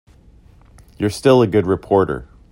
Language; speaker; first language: English; native; English